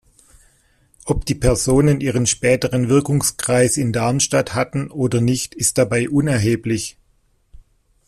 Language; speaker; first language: German; native; German